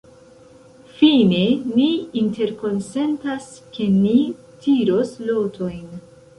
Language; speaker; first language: Esperanto; non-native, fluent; Central Kurdish